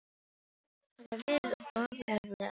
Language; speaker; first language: Icelandic; non-native, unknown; Filipino